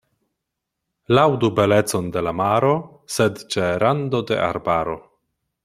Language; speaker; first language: Esperanto; non-native, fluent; Polish